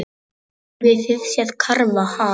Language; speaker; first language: Icelandic; non-native, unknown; Polish